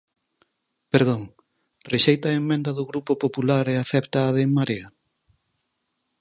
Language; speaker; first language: Galician; native; Galician